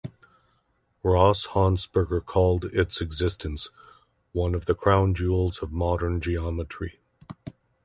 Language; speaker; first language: English; native; English